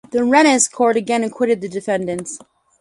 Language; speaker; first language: English; native; English